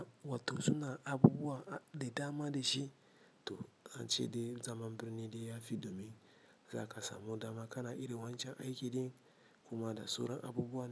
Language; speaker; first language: Hausa; non-native, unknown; Igbo